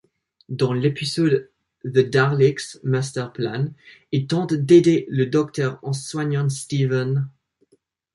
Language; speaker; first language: French; non-native, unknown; English